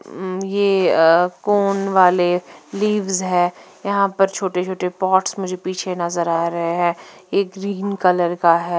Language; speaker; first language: Hindi; non-native, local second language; Punjabi